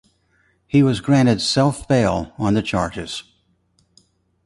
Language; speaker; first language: English; native; English